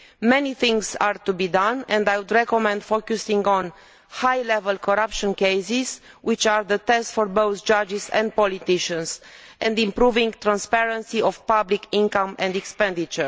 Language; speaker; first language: English; non-native, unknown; Romanian